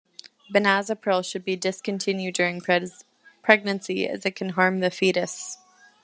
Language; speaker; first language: English; native; English